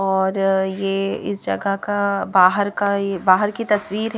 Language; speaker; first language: Hindi; native; Hindi